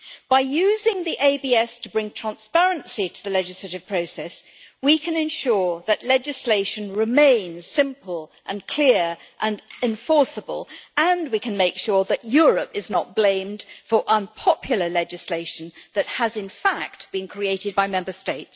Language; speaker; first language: English; native; English